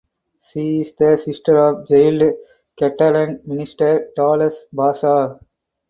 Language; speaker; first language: English; non-native, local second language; Tamil